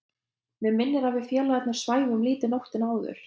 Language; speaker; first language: Icelandic; non-native, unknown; Lithuanian